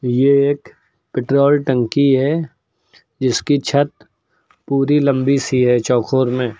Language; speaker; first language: Hindi; native; Hindi